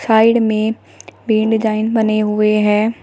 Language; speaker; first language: Hindi; native; Hindi